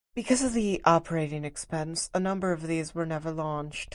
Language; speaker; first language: English; native; English